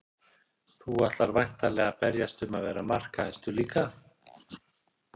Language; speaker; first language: Icelandic; native; Icelandic